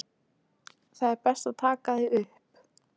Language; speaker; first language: Icelandic; non-native, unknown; Polish